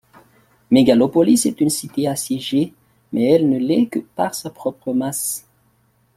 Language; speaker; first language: French; non-native, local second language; Malagasy